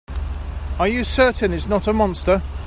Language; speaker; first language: English; native; English